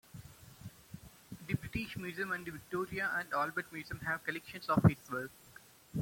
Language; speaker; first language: English; non-native, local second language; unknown